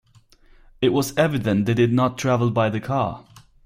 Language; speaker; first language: English; non-native, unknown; German